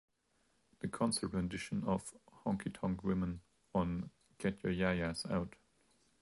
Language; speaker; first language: English; non-native, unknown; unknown